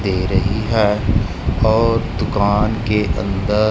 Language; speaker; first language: Hindi; non-native, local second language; Punjabi